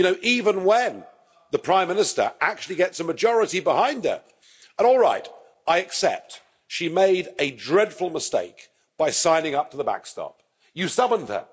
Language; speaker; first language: English; native; English